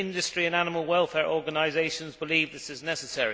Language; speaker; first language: English; native; English